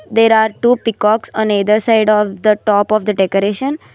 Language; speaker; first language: English; non-native, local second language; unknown